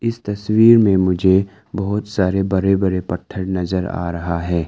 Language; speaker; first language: Hindi; non-native, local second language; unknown